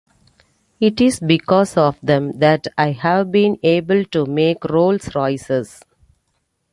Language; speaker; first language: English; non-native, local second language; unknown